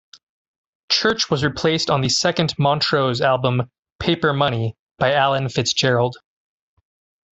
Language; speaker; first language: English; native; English